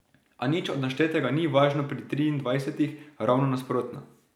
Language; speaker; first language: Slovenian; native; Slovenian